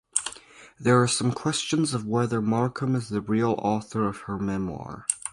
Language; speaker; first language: English; native; English